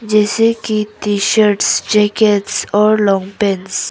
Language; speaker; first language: Hindi; non-native, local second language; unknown